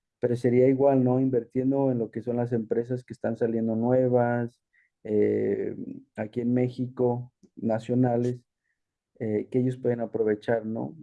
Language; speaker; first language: Spanish; early bilingual, heritage; Spanish